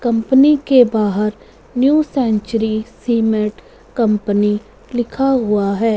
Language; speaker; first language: Hindi; non-native, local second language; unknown